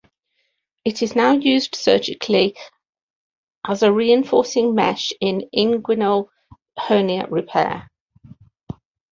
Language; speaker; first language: English; native; English